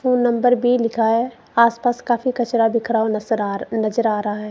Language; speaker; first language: Hindi; non-native, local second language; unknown